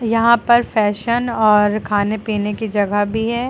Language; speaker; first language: Hindi; native; Hindi